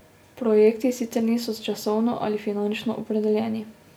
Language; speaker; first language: Slovenian; native; Slovenian